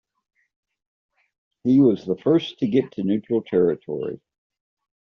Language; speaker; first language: English; native; English